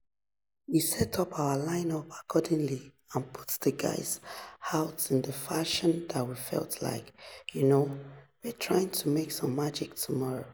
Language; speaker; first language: English; non-native, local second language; Yoruba